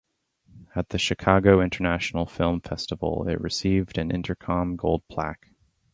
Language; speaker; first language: English; native; English